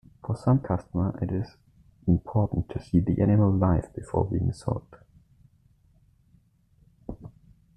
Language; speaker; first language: English; non-native, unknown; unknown